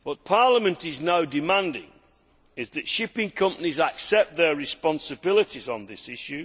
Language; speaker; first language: English; native; English